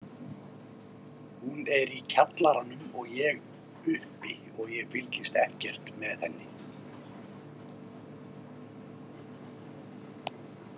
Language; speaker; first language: Icelandic; native; Icelandic